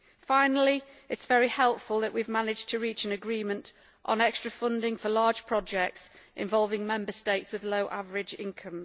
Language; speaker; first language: English; native; English